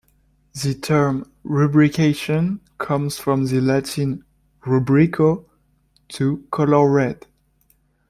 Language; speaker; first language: English; non-native, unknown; French